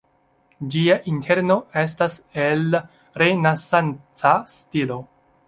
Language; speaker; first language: Esperanto; non-native, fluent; Chinese